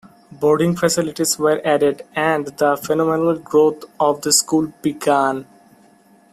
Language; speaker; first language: English; non-native, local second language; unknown